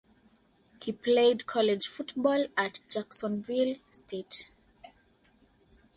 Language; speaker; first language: English; non-native, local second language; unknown